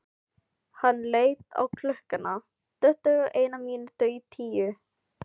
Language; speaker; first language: Icelandic; non-native, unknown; Filipino